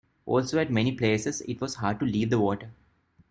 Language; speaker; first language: English; non-native, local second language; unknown